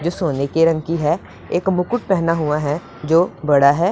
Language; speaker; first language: Hindi; non-native, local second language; Punjabi